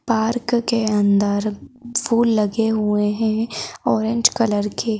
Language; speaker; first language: Hindi; native; Hindi